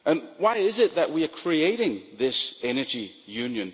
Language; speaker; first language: English; non-native, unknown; Danish